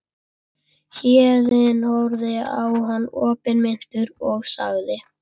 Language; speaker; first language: Icelandic; native; Icelandic